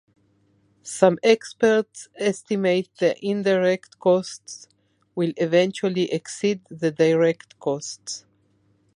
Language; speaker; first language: English; non-native, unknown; Spanish